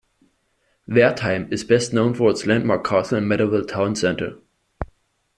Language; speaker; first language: English; non-native, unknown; German